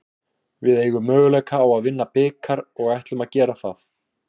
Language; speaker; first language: Icelandic; native; Icelandic